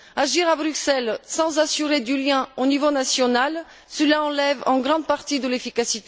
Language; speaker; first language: French; non-native, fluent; Bulgarian